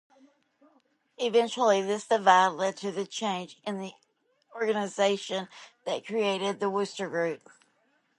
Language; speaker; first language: English; native; English